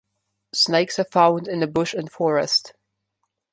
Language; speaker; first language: English; non-native, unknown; Slovenian